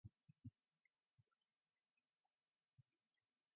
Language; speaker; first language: English; non-native, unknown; Mongolian